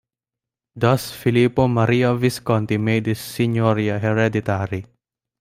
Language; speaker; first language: English; non-native, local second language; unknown